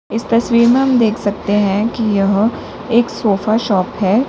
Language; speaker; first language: Hindi; native; Hindi